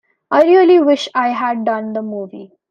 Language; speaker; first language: English; non-native, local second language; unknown